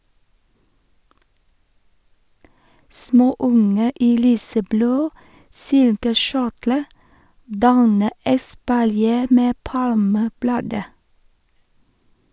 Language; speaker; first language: Norwegian; non-native, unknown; Vietnamese